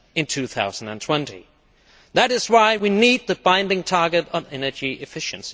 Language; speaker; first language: English; non-native, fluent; Danish